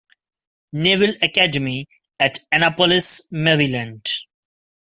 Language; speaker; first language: English; non-native, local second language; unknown